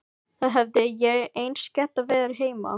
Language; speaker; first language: Icelandic; non-native, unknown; Filipino